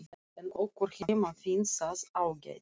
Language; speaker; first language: Icelandic; non-native, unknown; Russian